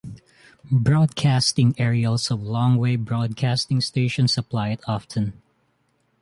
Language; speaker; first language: English; non-native, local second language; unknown